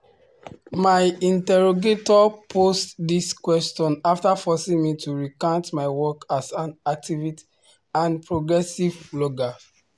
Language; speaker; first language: English; non-native, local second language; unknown